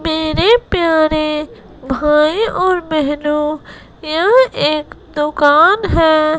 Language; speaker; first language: Hindi; non-native, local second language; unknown